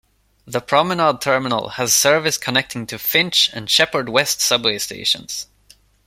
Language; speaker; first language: English; non-native, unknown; Swedish